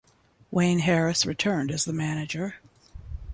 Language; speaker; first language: English; native; English